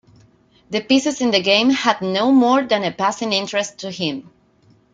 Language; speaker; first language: English; non-native, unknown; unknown